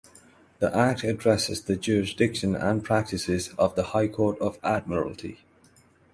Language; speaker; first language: English; non-native, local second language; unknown